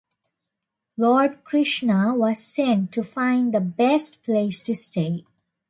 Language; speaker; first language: English; non-native, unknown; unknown